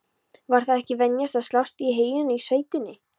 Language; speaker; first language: Icelandic; non-native, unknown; Polish